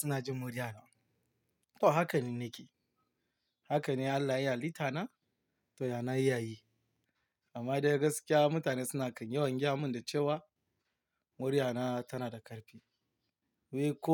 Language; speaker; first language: Hausa; non-native, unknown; Yoruba